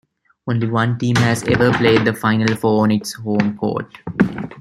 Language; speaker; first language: English; non-native, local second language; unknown